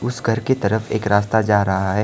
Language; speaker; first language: Hindi; non-native, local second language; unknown